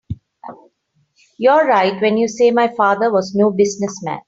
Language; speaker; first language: English; non-native, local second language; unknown